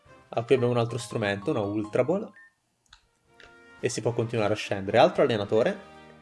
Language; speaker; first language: Italian; native; Italian